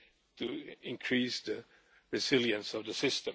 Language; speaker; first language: English; non-native, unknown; Finnish